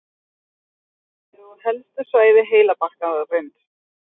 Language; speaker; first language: Icelandic; native; Icelandic